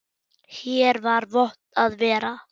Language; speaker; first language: Icelandic; non-native, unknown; German